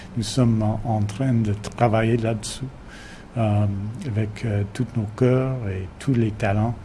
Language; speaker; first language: French; non-native, fluent; English